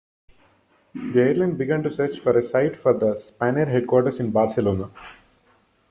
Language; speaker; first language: English; non-native, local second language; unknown